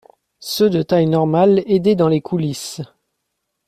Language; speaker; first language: French; native; French